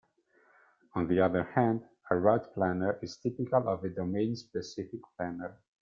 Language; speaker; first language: English; non-native, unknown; Italian